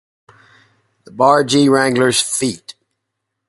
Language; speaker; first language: English; native; English